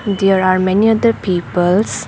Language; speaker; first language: English; non-native, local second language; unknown